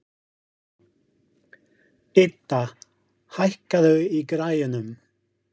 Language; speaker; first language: Icelandic; non-native, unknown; English